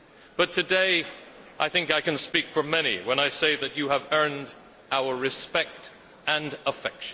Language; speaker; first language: English; native; English